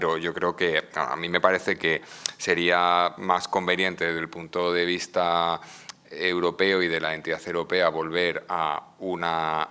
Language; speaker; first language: Spanish; native; Spanish